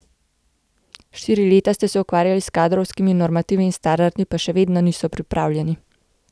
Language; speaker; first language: Slovenian; native; Slovenian